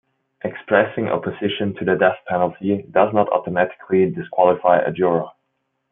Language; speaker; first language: English; non-native, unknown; German